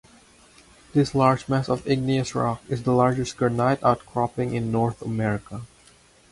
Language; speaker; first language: English; non-native, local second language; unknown